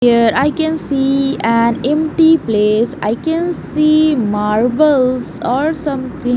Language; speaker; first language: English; non-native, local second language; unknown